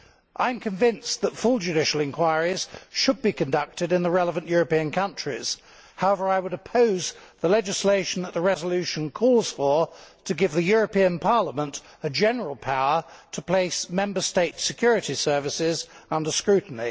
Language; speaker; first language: English; native; English